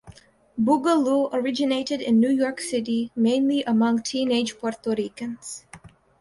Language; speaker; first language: English; non-native, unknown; Russian